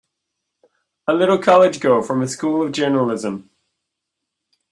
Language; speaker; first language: English; native; English